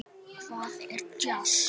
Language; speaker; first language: Icelandic; native; Icelandic